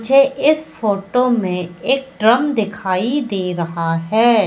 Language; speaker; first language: Hindi; native; Hindi